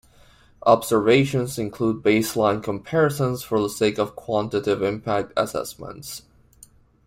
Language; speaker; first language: English; non-native, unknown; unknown